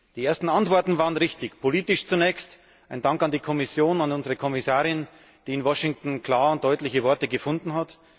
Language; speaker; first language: German; native; German